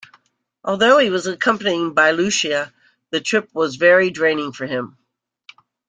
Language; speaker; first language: English; native; English